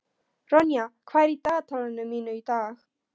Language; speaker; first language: Icelandic; non-native, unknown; Polish